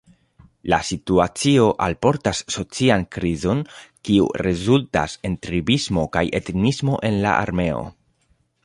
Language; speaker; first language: Esperanto; non-native, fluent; Spanish